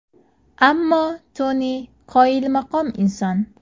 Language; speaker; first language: Uzbek; native; Uzbek